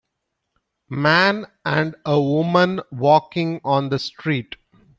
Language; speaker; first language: English; non-native, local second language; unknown